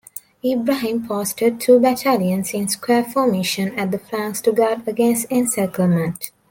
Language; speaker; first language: English; non-native, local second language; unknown